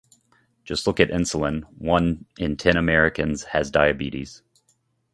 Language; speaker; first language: English; native; English